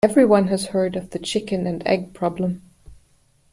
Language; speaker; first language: English; non-native, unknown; German